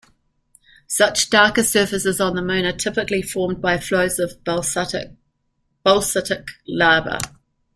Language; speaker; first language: English; native; English